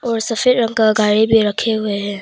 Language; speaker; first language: Hindi; non-native, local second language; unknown